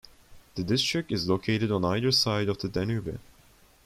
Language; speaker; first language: English; non-native, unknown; Turkish